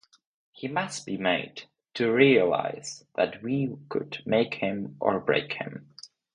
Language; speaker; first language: English; non-native, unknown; Czech